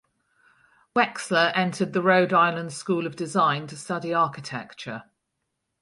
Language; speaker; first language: English; native; English